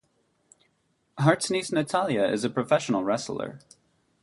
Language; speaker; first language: English; native; English